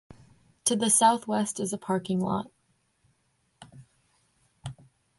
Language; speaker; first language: English; native; English